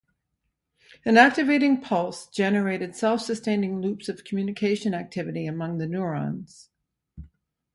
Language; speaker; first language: English; native; English